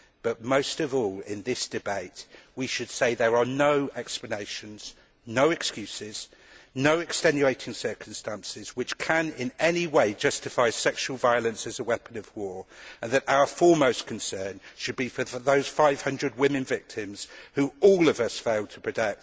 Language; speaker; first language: English; native; English